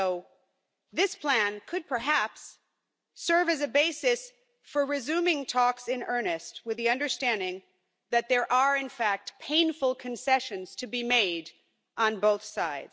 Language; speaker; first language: English; non-native, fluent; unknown